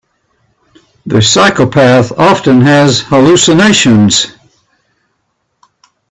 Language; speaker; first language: English; native; English